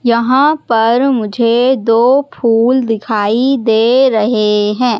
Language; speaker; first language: Hindi; native; Hindi